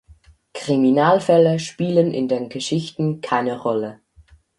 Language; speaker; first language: German; native; German